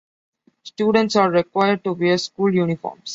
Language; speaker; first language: English; non-native, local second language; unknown